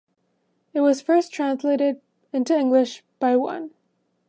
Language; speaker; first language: English; native; English